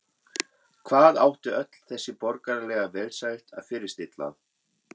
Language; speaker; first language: Icelandic; non-native, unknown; German